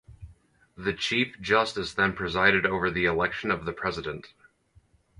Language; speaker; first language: English; native; English